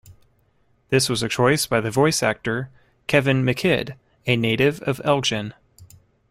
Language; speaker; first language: English; native; English